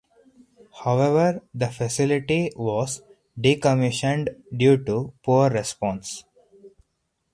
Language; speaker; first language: English; non-native, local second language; Hindi